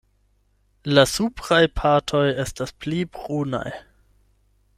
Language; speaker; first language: Esperanto; non-native, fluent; German